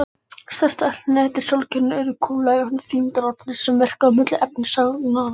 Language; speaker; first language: Icelandic; native; Icelandic